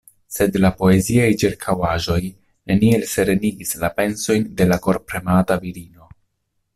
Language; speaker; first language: Esperanto; non-native, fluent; Italian